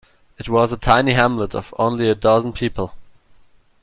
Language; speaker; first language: English; non-native, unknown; German